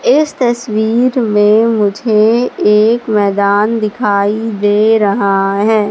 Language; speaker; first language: Hindi; native; Hindi